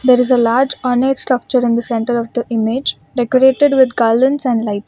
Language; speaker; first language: English; non-native, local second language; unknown